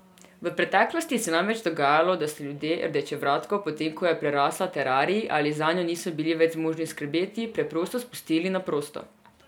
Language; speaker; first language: Slovenian; non-native, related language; Serbian